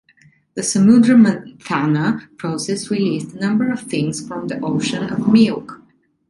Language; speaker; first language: English; non-native, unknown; Italian